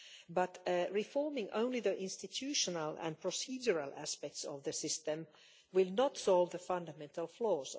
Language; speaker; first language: English; non-native, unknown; Finnish